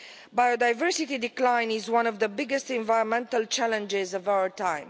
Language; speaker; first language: English; non-native, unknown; Romanian